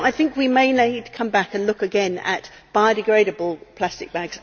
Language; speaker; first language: English; native; English